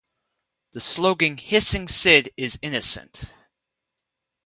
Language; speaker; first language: English; native; English